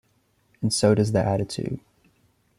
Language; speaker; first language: English; native; English